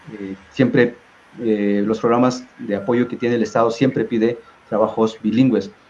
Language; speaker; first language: Spanish; non-native, local second language; Zapotec